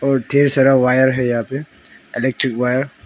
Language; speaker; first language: Hindi; non-native, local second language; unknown